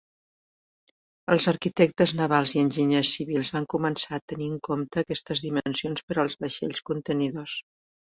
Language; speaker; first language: Catalan; native; Catalan